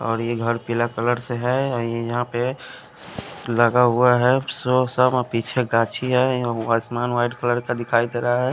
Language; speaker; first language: Hindi; non-native, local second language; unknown